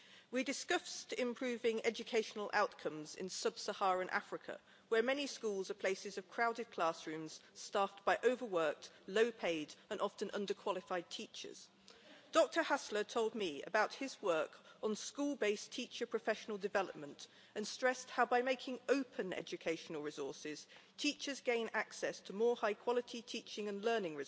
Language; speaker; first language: English; native; English